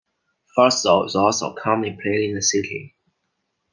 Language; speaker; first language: English; non-native, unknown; Chinese